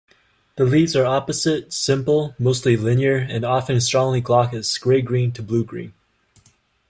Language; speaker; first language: English; native; English